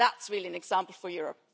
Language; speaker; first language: English; non-native, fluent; German